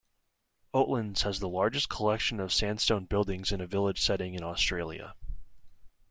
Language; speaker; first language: English; native; English